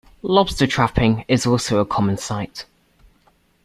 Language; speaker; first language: English; native; English